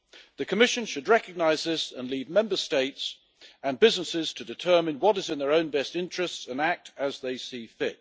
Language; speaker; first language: English; native; English